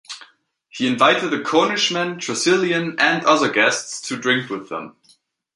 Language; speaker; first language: English; native; English